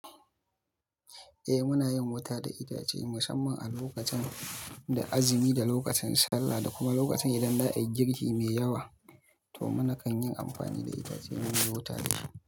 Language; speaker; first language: Hausa; native; Hausa